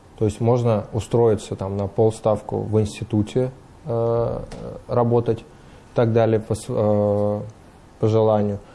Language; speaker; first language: Russian; non-native, fluent; Uzbek